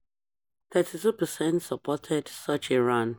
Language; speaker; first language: English; non-native, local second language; Yoruba